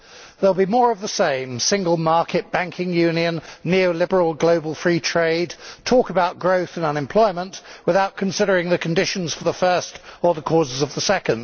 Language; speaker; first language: English; native; English